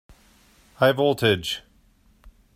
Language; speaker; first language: English; native; English